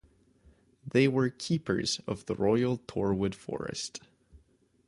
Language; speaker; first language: English; native; English